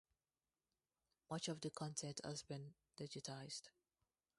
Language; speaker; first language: English; non-native, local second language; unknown